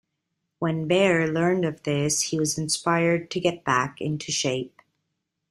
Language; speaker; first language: English; non-native, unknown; Italian